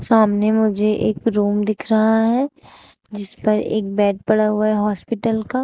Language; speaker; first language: Hindi; native; Hindi